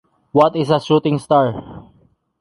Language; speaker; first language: English; non-native, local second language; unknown